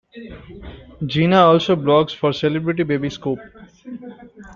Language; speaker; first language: English; non-native, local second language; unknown